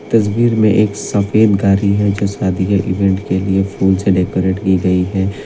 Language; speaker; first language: Hindi; non-native, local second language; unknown